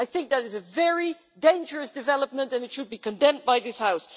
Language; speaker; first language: English; non-native, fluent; Dutch